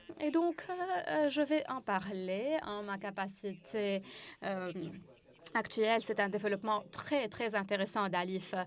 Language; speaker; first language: French; non-native, fluent; English